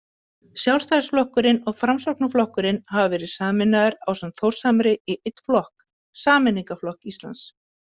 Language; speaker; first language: Icelandic; native; Icelandic